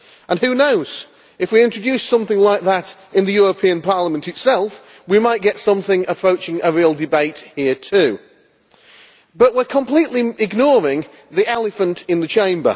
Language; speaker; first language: English; native; English